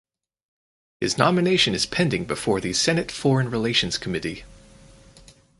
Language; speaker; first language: English; native; English